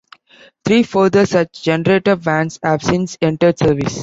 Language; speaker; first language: English; non-native, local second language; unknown